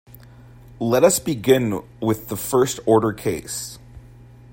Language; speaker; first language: English; native; English